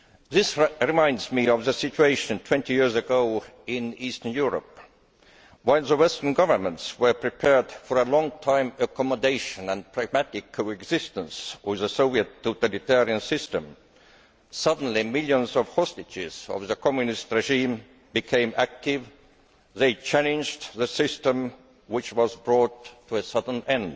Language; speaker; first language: English; non-native, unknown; Estonian